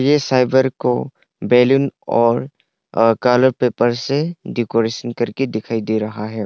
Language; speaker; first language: Hindi; non-native, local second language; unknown